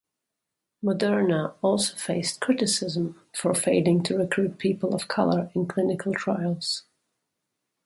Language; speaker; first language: English; native; English